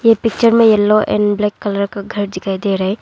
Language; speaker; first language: Hindi; non-native, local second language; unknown